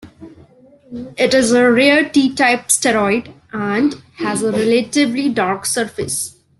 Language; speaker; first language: English; non-native, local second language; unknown